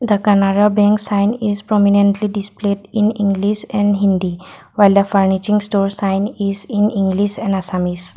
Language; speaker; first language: English; non-native, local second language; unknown